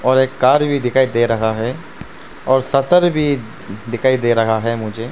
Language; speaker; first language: Hindi; non-native, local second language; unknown